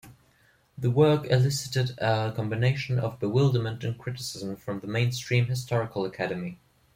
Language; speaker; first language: English; non-native, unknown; German